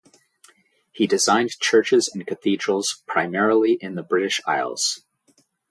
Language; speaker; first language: English; native; English